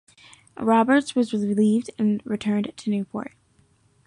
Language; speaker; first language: English; native; English